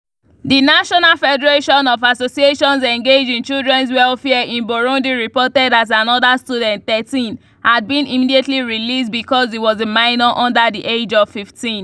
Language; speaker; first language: English; non-native, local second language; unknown